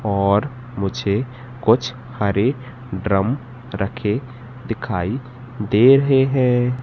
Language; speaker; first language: Hindi; native; Hindi